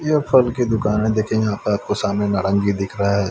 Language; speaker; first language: Hindi; native; Hindi